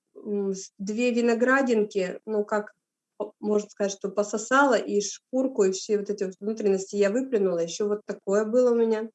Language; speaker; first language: Russian; native; Russian